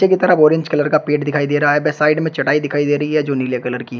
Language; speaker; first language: Hindi; native; Hindi